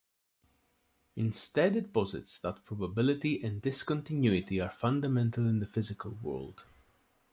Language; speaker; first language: English; native; English